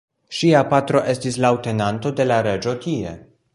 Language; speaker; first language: Esperanto; non-native, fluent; Polish